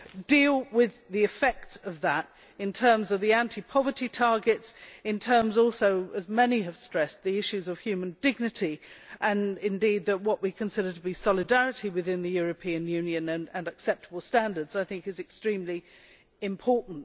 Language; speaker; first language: English; native; English